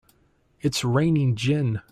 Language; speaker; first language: English; native; English